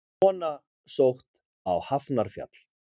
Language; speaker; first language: Icelandic; native; Icelandic